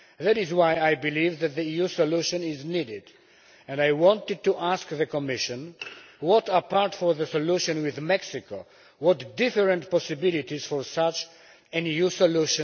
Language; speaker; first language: English; non-native, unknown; Polish